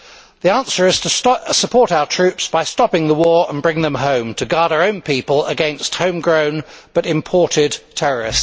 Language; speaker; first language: English; native; English